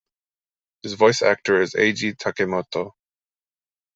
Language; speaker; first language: English; non-native, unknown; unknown